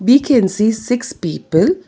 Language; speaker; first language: English; non-native, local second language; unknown